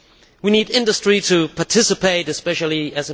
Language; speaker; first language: English; non-native, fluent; Danish